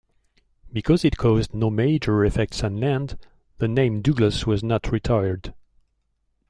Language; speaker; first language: English; non-native, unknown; French